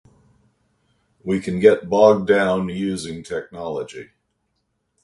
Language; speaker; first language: English; native; English